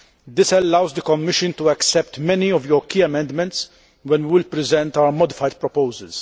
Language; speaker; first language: English; non-native, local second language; Maltese